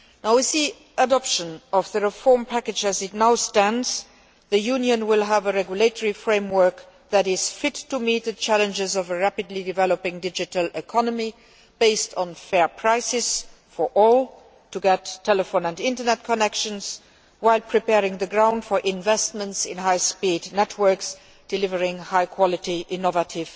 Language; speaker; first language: English; non-native, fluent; Luxembourgish